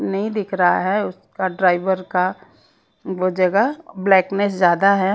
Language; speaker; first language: Hindi; non-native, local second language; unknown